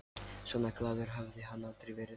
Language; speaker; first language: Icelandic; non-native, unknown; Lithuanian